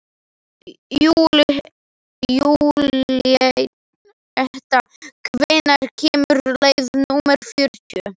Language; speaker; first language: Icelandic; non-native, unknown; Slovak